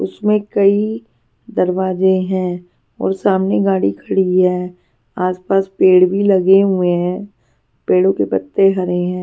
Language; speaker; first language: Hindi; non-native, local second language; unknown